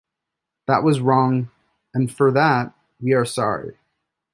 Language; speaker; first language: English; native; English